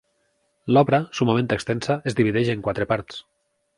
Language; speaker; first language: Catalan; native; Catalan